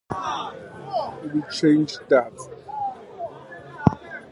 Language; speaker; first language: English; native; English